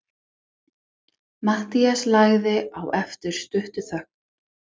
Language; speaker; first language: Icelandic; non-native, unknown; English